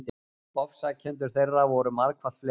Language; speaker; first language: Icelandic; native; Icelandic